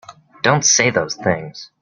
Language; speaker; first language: English; native; English